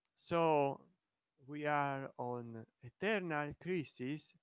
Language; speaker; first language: English; non-native, learner; Italian